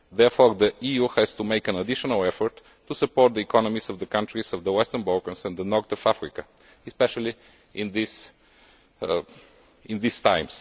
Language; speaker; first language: English; non-native, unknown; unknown